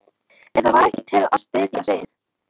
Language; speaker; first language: Icelandic; non-native, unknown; Polish